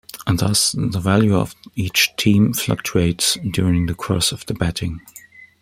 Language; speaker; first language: English; non-native, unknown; German